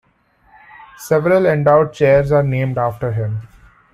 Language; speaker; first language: English; non-native, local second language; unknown